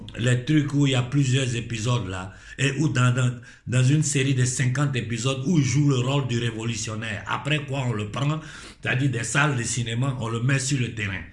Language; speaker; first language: French; non-native, local second language; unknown